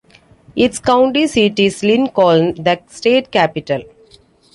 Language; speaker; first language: English; non-native, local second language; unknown